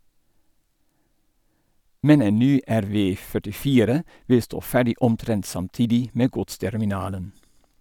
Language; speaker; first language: Norwegian; non-native, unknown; Dutch